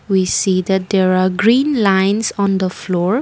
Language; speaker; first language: English; non-native, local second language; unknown